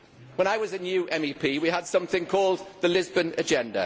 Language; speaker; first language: English; native; English